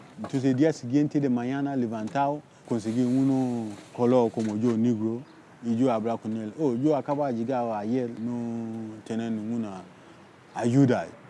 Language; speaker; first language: Spanish; non-native, learner; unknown